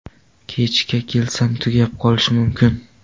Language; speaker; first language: Uzbek; non-native, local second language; Kara-Kalpak